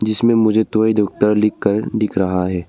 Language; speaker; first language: Hindi; non-native, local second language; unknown